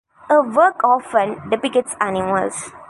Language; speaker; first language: English; non-native, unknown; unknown